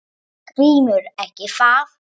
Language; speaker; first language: Icelandic; non-native, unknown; English